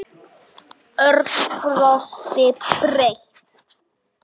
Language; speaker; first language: Icelandic; non-native, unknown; Polish